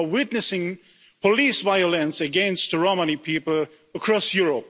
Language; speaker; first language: English; non-native, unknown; German